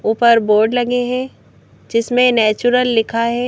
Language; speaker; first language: Hindi; native; Hindi